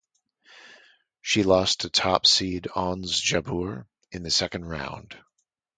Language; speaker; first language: English; native; English